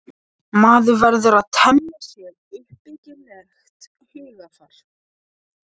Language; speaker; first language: Icelandic; non-native, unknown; Polish